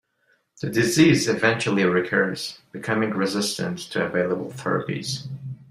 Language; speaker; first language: English; non-native, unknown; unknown